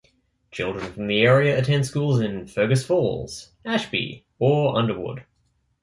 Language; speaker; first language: English; native; English